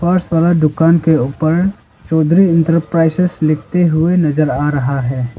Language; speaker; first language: Hindi; non-native, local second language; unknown